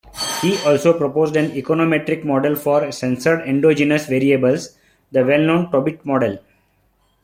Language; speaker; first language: English; non-native, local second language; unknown